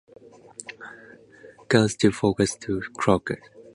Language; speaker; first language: English; non-native, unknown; Japanese